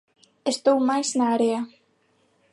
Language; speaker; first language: Galician; non-native, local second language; Spanish